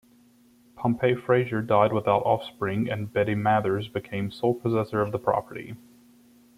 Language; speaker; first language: English; native; English